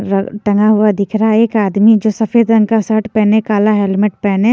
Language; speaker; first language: Hindi; native; Hindi